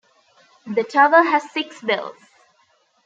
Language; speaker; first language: English; non-native, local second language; Tamil